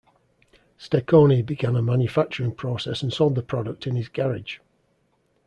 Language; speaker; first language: English; native; English